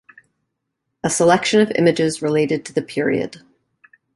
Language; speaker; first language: English; native; English